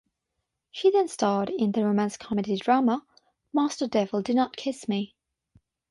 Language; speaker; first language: English; non-native, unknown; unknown